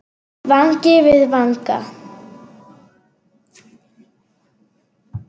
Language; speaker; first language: Icelandic; non-native, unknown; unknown